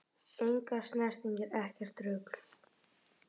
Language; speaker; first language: Icelandic; native; Icelandic